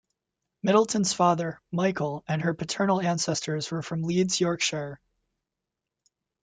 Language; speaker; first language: English; native; English